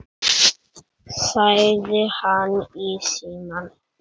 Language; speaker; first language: Icelandic; native; Icelandic